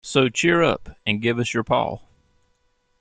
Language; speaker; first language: English; native; English